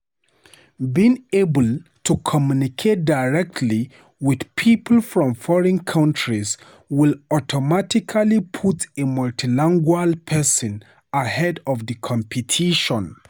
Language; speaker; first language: English; non-native, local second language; Hausa